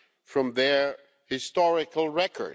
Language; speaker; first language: English; non-native, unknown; German